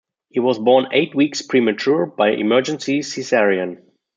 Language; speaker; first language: English; non-native, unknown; German